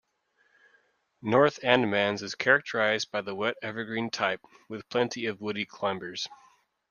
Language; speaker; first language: English; native; English